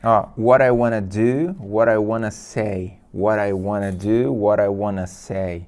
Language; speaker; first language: English; non-native, fluent; Portuguese